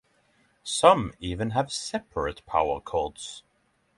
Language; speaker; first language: English; non-native, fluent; Norwegian